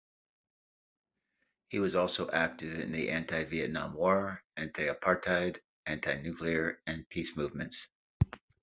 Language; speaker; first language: English; native; English